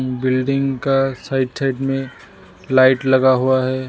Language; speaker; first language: Hindi; non-native, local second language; Assamese